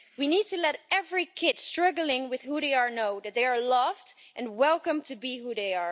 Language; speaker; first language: English; non-native, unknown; Dutch